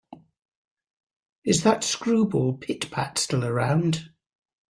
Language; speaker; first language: English; native; English